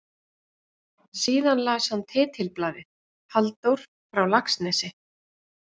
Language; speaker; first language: Icelandic; native; Icelandic